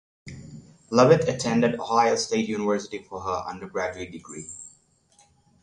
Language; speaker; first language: English; non-native, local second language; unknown